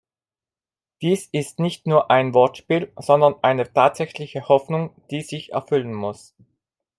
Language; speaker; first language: German; non-native, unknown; Italian